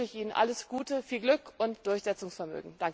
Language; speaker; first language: German; native; German